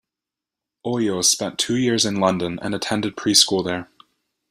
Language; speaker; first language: English; native; English